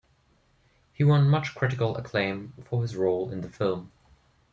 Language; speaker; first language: English; non-native, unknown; German